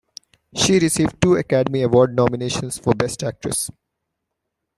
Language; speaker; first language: English; non-native, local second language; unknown